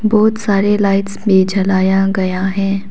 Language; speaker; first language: Hindi; non-native, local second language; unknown